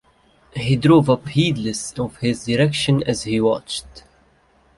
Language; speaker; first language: English; native; English